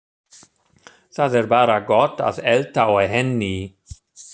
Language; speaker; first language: Icelandic; non-native, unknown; German